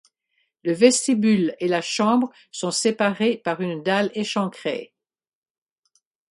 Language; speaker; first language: French; non-native, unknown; English